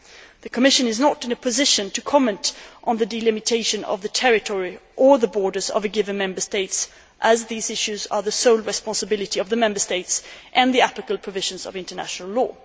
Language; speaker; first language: English; non-native, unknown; Swedish